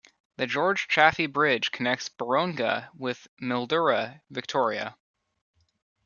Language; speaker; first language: English; native; English